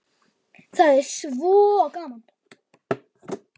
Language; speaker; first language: Icelandic; native; Icelandic